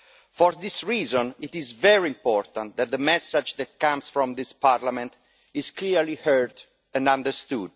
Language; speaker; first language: English; non-native, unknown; Italian